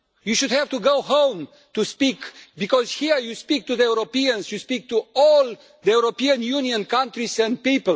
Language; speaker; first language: English; non-native, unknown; Romanian